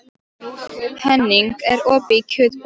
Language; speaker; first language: Icelandic; non-native, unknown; Polish